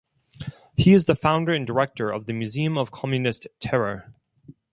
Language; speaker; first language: English; non-native, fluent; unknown